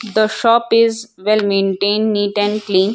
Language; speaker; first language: English; non-native, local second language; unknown